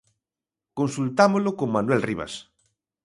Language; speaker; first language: Galician; native; Galician